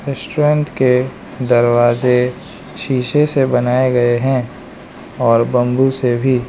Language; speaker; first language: Hindi; non-native, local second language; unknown